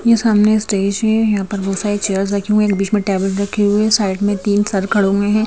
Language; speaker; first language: Hindi; native; Hindi